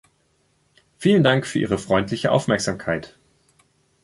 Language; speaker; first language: German; native; German